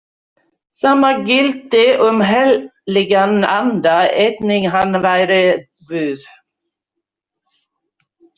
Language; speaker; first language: Icelandic; non-native, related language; Swedish